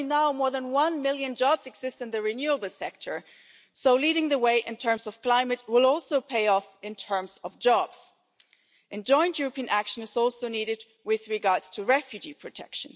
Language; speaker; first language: English; non-native, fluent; German